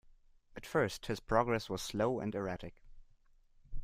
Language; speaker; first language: English; non-native, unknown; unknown